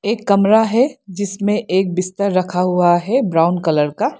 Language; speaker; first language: Hindi; non-native, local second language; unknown